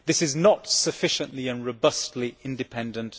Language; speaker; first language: English; native; English